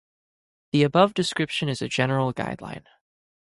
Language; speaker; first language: English; native; English